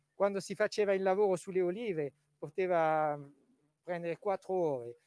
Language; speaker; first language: Italian; non-native, related language; French